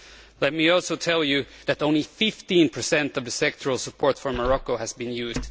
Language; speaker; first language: English; non-native, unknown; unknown